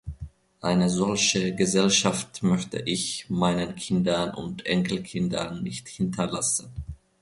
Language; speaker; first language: German; non-native, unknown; Finnish